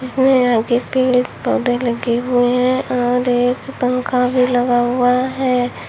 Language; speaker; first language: Hindi; native; Hindi